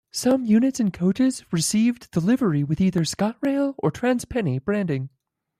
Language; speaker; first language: English; native; English